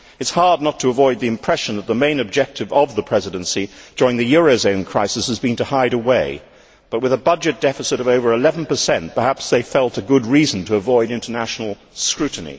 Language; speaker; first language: English; native; English